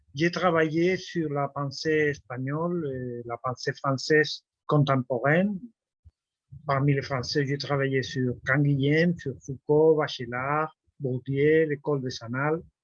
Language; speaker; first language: French; non-native, fluent; Spanish